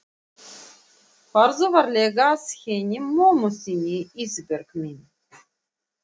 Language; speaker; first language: Icelandic; non-native, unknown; Russian